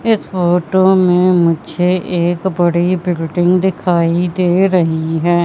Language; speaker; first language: Hindi; native; Hindi